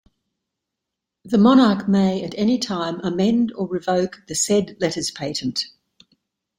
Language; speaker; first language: English; native; English